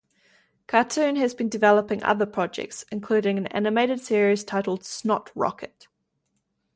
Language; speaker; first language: English; native; English